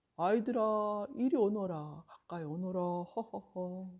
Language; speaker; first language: Korean; native; Korean